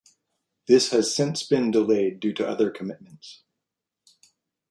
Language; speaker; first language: English; native; English